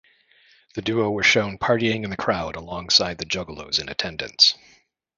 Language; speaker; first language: English; native; English